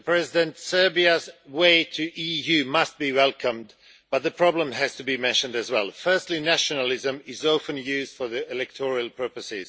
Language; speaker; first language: English; non-native, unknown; Swedish